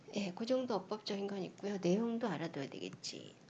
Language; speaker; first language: Korean; native; Korean